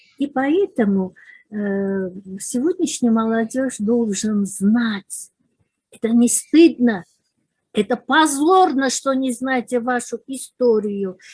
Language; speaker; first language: Russian; non-native, local second language; Azerbaijani